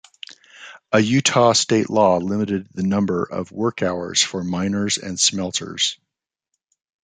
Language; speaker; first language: English; native; English